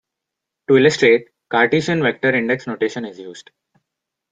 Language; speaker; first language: English; non-native, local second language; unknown